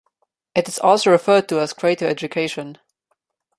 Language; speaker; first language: English; non-native, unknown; Slovenian